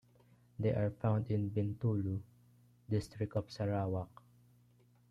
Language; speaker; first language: English; non-native, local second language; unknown